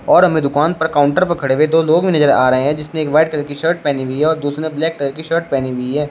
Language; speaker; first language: Hindi; native; Hindi